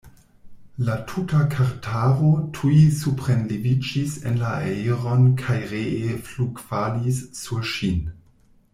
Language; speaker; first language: Esperanto; non-native, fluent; German